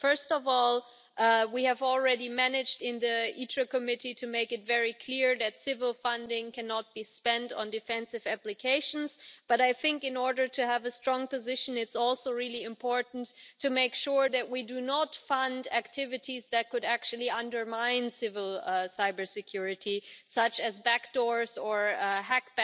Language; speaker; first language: English; non-native, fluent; German